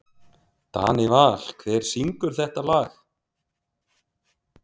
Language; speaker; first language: Icelandic; native; Icelandic